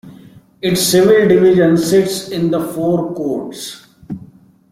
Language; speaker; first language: English; non-native, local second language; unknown